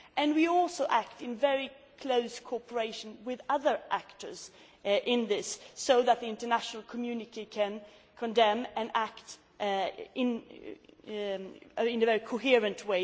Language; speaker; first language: English; non-native, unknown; Swedish